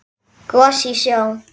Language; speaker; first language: Icelandic; native; Icelandic